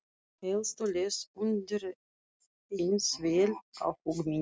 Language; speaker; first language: Icelandic; non-native, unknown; Russian